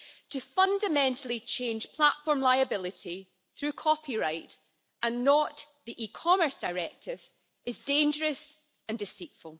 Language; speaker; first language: English; native; English